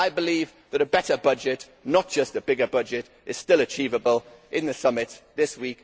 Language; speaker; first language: English; native; English